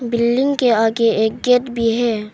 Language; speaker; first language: Hindi; non-native, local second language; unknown